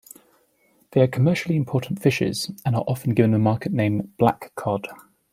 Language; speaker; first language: English; native; English